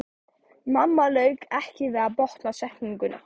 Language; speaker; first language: Icelandic; non-native, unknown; Polish